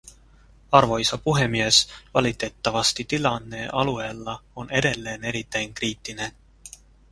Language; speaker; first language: Finnish; non-native, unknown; Estonian